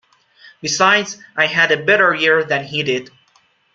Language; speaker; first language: English; non-native, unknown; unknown